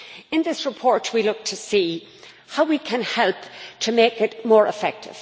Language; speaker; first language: English; native; English